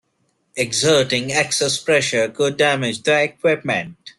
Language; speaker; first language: English; non-native, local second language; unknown